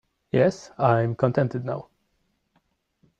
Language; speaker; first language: English; non-native, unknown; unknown